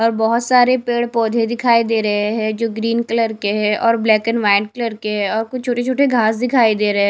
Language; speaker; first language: Hindi; non-native, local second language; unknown